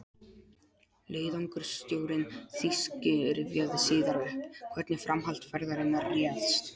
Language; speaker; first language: Icelandic; non-native, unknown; Polish